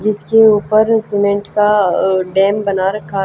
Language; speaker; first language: Hindi; native; Hindi